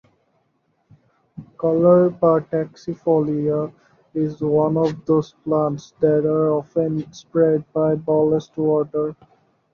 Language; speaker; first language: English; non-native, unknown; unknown